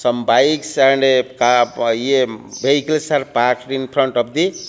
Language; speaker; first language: English; non-native, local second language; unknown